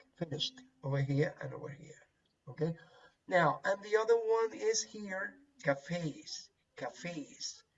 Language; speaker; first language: English; non-native, fluent; Spanish